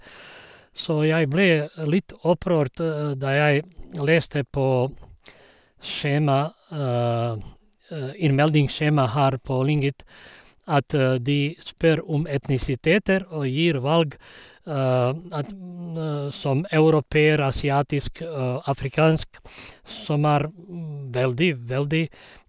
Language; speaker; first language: Norwegian; non-native, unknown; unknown